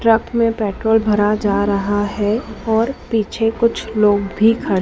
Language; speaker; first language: Hindi; native; Hindi